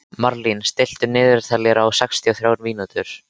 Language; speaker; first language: Icelandic; native; Icelandic